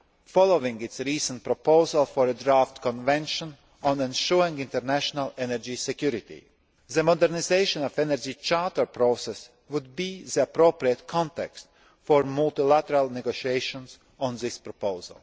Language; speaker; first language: English; non-native, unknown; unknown